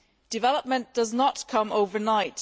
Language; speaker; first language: English; non-native, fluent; German